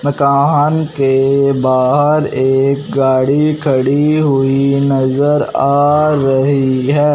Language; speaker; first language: Hindi; non-native, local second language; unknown